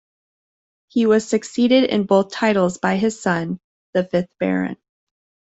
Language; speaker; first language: English; native; English